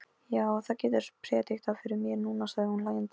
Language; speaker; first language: Icelandic; non-native, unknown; Polish